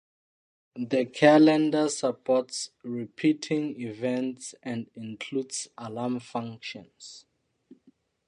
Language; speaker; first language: English; non-native, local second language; Southern Sotho